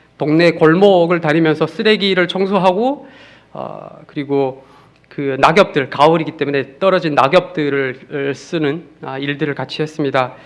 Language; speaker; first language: Korean; native; Korean